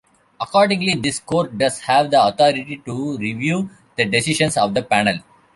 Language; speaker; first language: English; non-native, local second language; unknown